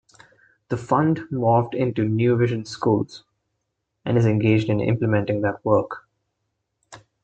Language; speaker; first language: English; non-native, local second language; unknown